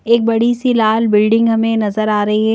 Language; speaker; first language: Hindi; native; Hindi